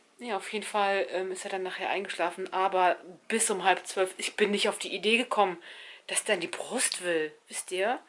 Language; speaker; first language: German; early bilingual, other home language; Turkish